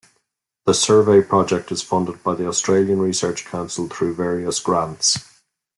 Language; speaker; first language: English; native; English